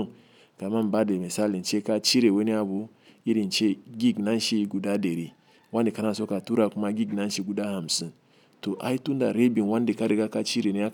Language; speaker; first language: Hausa; non-native, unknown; Igbo